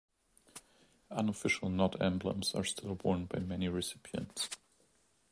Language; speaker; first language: English; non-native, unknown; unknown